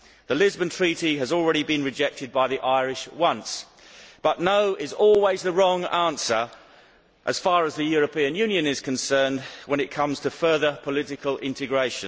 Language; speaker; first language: English; native; English